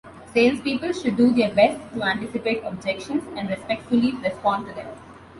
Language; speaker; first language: English; non-native, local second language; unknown